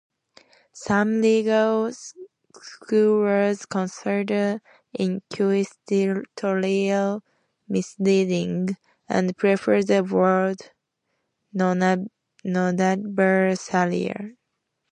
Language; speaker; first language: English; native; English